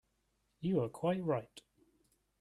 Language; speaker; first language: English; native; English